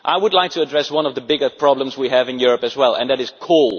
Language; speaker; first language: English; non-native, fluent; Dutch